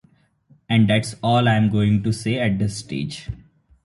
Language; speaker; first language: English; non-native, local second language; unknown